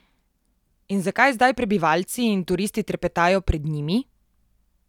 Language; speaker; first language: Slovenian; native; Slovenian